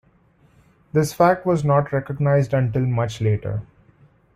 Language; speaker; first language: English; non-native, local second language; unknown